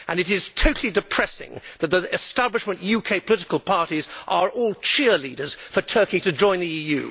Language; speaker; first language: English; native; English